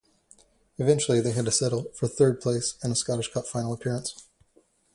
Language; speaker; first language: English; native; English